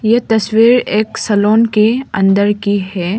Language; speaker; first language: Hindi; non-native, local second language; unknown